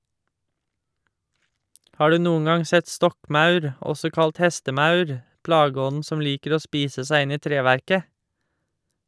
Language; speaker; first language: Norwegian; native; Norwegian